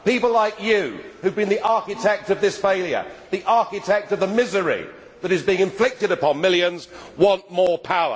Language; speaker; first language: English; native; English